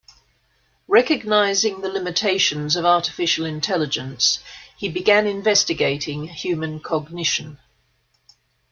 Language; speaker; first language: English; native; English